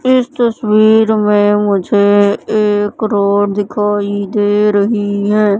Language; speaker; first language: Hindi; native; Hindi